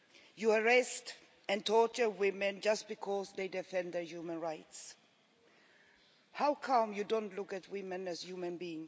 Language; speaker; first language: English; non-native, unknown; Swedish